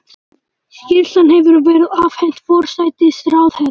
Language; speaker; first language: Icelandic; native; Icelandic